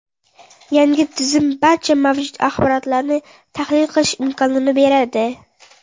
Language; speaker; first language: Uzbek; non-native, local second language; Kara-Kalpak